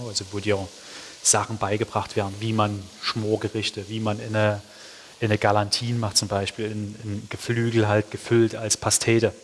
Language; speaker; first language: German; non-native, fluent; Hungarian